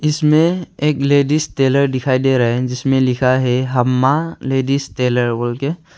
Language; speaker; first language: Hindi; non-native, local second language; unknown